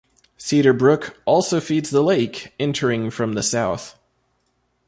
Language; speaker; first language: English; native; English